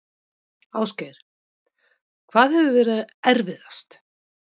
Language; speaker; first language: Icelandic; native; Icelandic